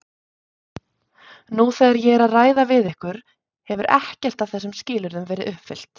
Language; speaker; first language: Icelandic; native; Icelandic